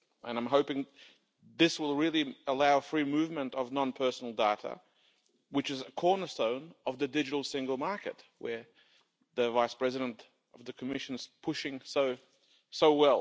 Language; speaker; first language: English; non-native, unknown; Lithuanian